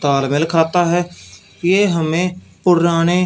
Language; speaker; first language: Hindi; non-native, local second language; Punjabi